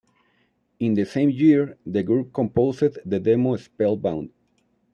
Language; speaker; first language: English; non-native, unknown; Spanish